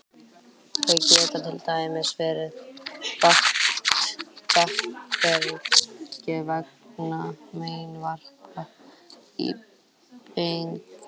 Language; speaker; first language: Icelandic; native; Icelandic